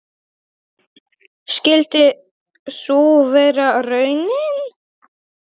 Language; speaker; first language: Icelandic; non-native, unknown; Polish